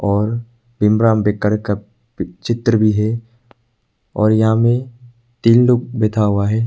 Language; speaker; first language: Hindi; non-native, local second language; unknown